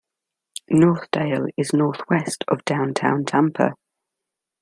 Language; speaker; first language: English; native; English